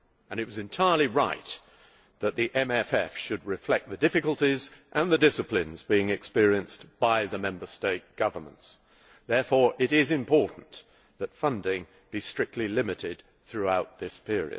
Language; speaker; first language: English; native; English